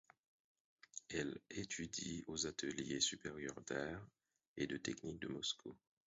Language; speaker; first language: French; non-native, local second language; Haitian Creole